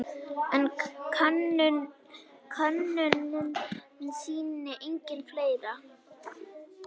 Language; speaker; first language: Icelandic; native; Icelandic